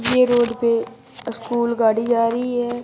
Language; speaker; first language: Hindi; native; Hindi